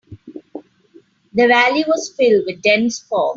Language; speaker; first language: English; non-native, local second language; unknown